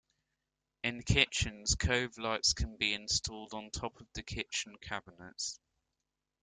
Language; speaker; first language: English; native; English